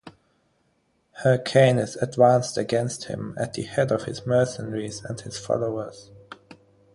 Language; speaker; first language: English; non-native, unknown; German